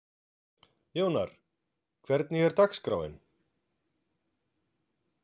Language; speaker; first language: Icelandic; native; Icelandic